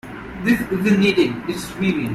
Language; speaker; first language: English; non-native, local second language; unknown